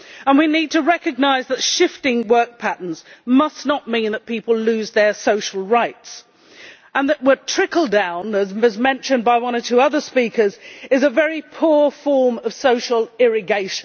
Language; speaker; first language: English; native; English